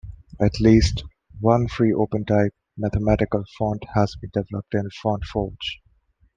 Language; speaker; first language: English; non-native, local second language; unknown